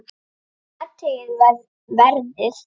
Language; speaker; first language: Icelandic; native; Icelandic